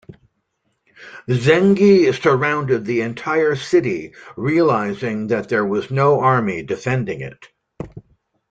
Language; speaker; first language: English; native; English